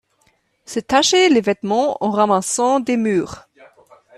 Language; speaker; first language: French; non-native, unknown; German